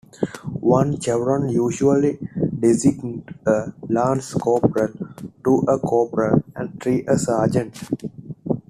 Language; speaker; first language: English; non-native, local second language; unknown